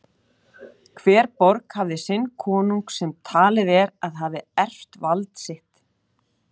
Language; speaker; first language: Icelandic; native; Icelandic